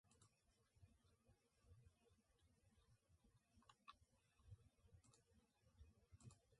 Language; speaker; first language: English; native; English